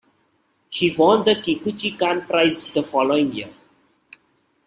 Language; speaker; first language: English; non-native, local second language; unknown